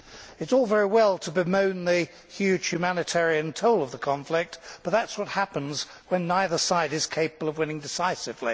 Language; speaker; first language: English; native; English